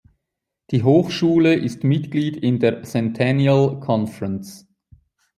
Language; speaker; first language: German; native; German